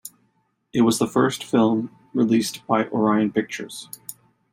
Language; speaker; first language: English; native; English